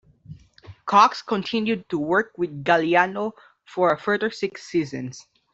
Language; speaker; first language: English; non-native, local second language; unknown